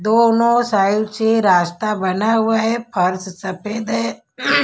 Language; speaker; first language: Hindi; non-native, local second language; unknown